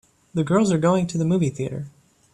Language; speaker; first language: English; native; English